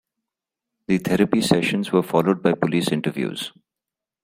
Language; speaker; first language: English; non-native, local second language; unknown